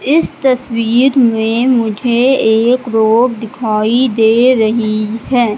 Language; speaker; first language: Hindi; native; Hindi